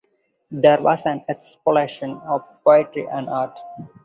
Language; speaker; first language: English; non-native, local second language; Tamil